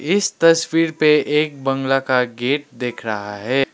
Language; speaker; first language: Hindi; non-native, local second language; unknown